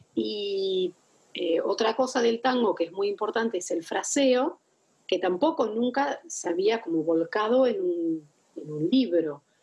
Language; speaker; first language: Spanish; non-native, fluent; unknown